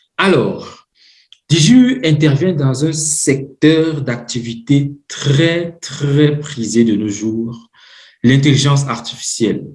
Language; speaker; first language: French; non-native, local second language; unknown